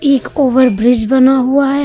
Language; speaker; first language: Hindi; native; Hindi